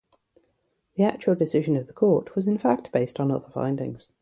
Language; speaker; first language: English; native; English